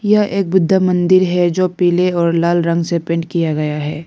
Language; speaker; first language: Hindi; non-native, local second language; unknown